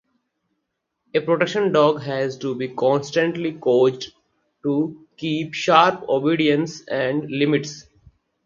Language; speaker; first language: English; non-native, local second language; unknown